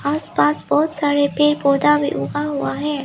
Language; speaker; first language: Hindi; early bilingual, other home language; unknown